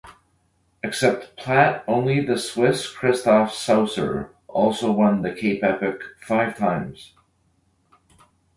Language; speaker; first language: English; native; English